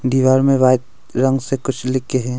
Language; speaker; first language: Hindi; non-native, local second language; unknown